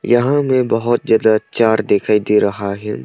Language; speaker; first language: Hindi; non-native, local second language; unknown